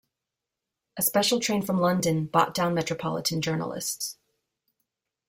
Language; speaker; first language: English; native; English